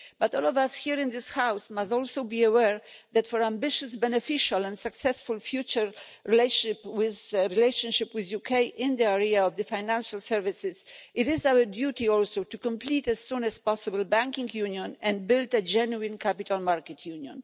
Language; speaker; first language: English; non-native, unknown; Polish